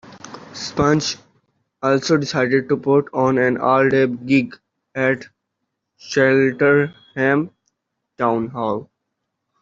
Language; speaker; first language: English; non-native, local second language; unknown